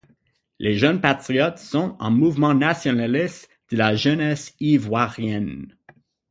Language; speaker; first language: French; non-native, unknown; English